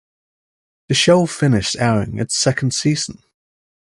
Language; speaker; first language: English; native; English